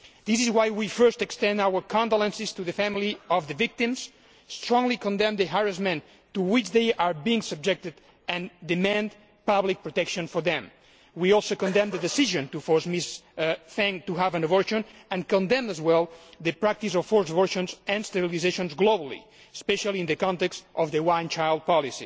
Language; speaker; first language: English; non-native, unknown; Spanish